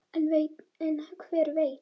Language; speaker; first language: Icelandic; native; Icelandic